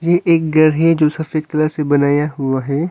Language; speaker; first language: Hindi; non-native, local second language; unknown